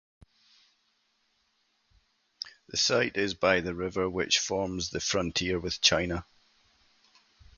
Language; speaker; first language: English; native; English